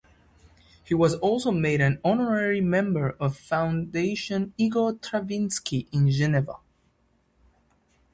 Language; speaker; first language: English; native; English